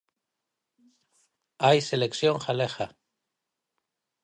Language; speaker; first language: Galician; native; Galician